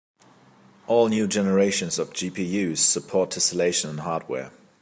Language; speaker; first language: English; native; English